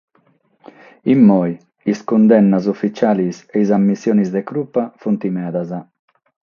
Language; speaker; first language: Sardinian; non-native, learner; Catalan